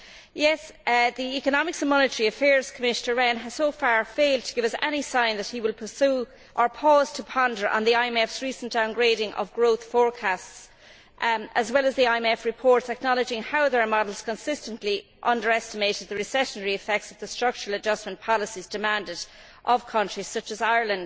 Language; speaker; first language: English; native; English